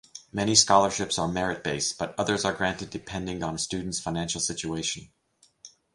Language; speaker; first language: English; native; English